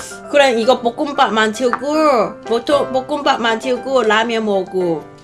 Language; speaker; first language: Korean; non-native, learner; English